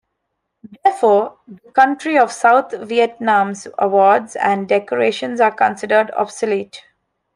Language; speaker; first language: English; non-native, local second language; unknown